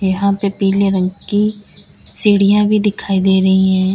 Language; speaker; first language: Hindi; native; Hindi